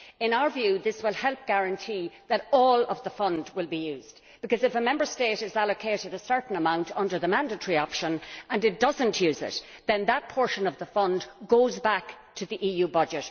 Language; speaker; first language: English; native; English